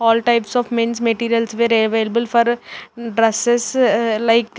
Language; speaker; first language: English; non-native, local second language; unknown